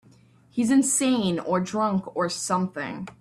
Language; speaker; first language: English; native; English